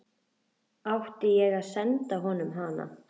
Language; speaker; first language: Icelandic; native; Icelandic